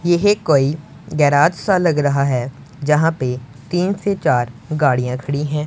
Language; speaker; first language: Hindi; non-native, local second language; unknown